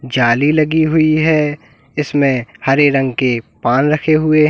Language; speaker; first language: Hindi; native; Hindi